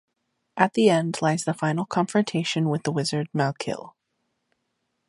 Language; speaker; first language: English; native; English